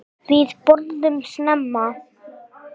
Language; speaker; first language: Icelandic; non-native, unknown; English